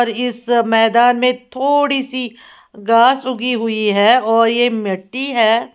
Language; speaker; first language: Hindi; native; Hindi